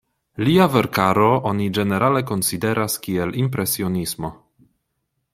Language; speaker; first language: Esperanto; non-native, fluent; Polish